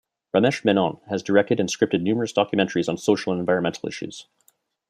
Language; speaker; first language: English; native; English